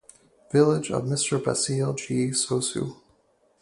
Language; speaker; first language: English; native; English